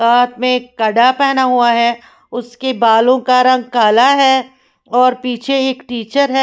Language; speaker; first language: Hindi; non-native, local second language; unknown